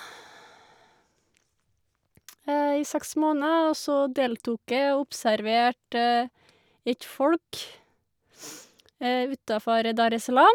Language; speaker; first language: Norwegian; native; Norwegian